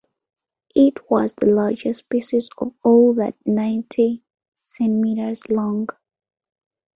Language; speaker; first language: English; non-native, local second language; Ganda